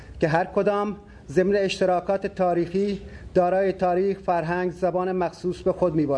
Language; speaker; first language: Persian; non-native, local second language; Baluchi